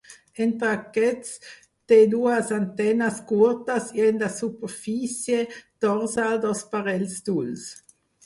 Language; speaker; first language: Catalan; non-native, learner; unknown